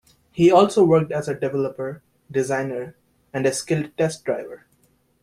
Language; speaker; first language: English; native; English